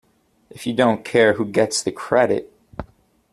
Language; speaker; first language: English; native; English